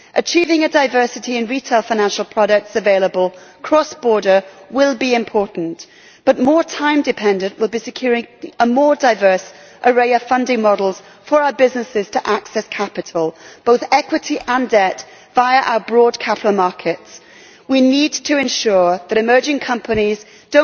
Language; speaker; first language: English; native; English